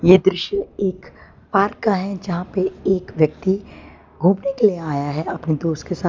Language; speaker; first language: Hindi; non-native, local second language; Gujarati